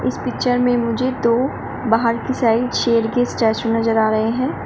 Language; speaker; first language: Hindi; native; Hindi